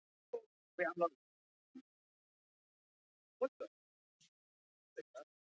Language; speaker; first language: Icelandic; non-native, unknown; English